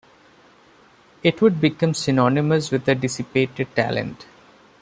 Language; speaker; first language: English; non-native, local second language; Malayalam